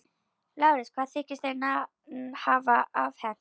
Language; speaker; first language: Icelandic; native; Icelandic